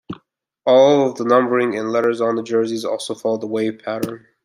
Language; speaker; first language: English; native; English